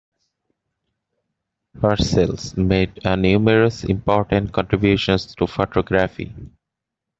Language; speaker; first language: English; native; English